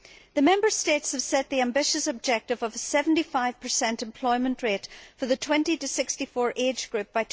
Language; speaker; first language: English; native; English